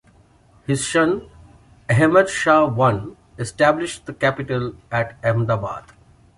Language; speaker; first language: English; non-native, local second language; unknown